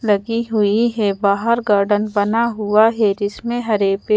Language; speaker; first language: Hindi; native; Hindi